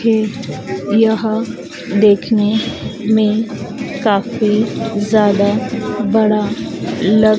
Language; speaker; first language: Hindi; native; Hindi